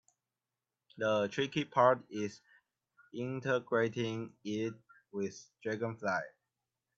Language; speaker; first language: English; native; English